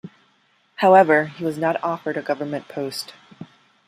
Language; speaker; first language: English; non-native, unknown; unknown